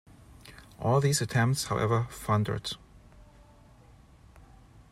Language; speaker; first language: English; non-native, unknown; German